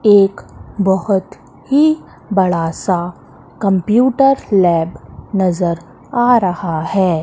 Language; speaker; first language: Hindi; native; Hindi